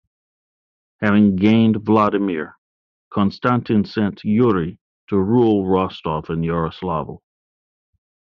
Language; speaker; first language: English; native; English